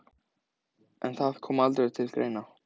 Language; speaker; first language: Icelandic; native; Icelandic